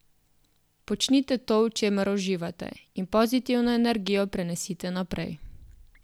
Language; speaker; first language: Slovenian; native; Slovenian